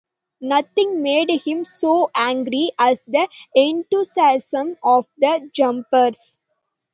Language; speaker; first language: English; non-native, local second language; Tamil